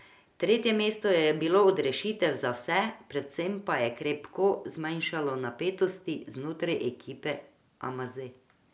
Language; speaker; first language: Slovenian; non-native, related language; Croatian